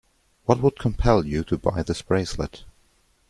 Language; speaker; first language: English; non-native, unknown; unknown